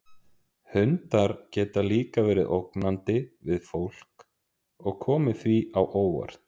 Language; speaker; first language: Icelandic; native; Icelandic